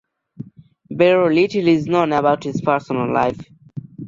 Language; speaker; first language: English; non-native, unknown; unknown